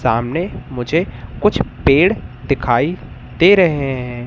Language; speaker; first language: Hindi; native; Hindi